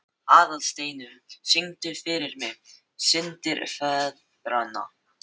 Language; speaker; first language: Icelandic; non-native, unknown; Filipino